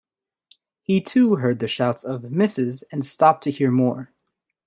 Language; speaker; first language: English; native; English